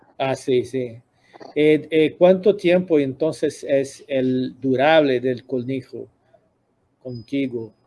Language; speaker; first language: Spanish; non-native, related language; Portuguese